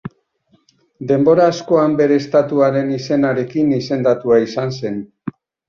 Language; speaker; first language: Basque; native; Basque